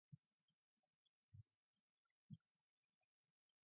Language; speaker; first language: English; non-native, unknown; Mongolian